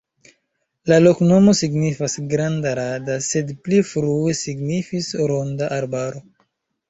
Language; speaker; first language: Esperanto; non-native, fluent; Chinese